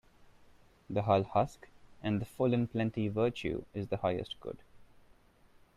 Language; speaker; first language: English; non-native, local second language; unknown